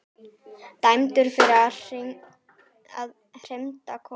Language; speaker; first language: Icelandic; native; Icelandic